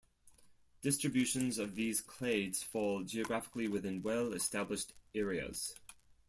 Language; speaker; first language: English; non-native, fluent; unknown